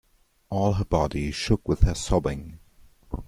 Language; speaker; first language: English; non-native, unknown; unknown